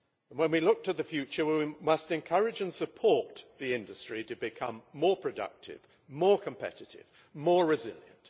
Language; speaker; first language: English; native; English